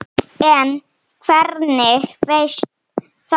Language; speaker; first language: Icelandic; non-native, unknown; Slovenian